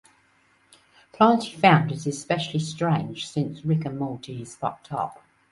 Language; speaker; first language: English; native; English